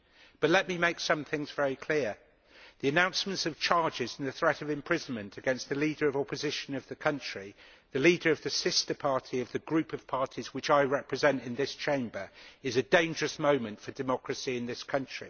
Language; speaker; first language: English; native; English